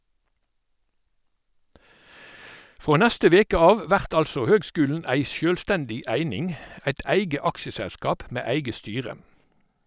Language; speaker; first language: Norwegian; native; Norwegian